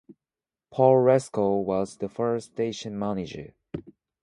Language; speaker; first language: English; non-native, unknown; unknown